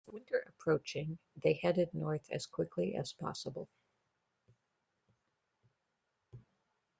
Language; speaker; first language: English; native; English